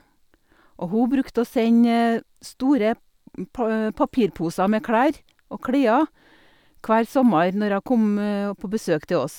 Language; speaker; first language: Norwegian; native; Norwegian